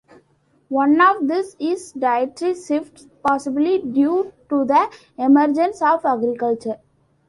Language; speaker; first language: English; non-native, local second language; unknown